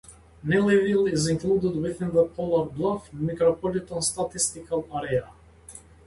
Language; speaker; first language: English; native; English